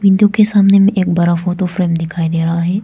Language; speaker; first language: Hindi; non-native, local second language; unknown